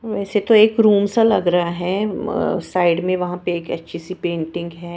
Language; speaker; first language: Hindi; non-native, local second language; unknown